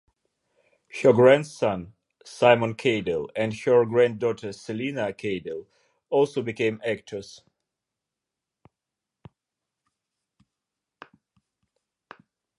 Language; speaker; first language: English; non-native, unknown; Ukrainian